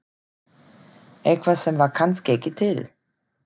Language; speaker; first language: Icelandic; non-native, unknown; German